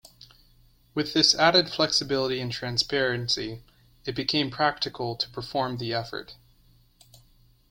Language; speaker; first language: English; native; English